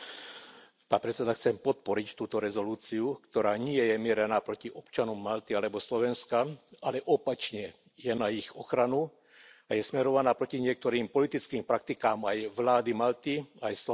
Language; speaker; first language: Slovak; non-native, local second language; Hungarian